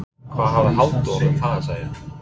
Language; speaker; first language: Icelandic; non-native, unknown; English